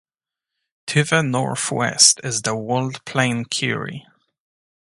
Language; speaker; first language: English; native; English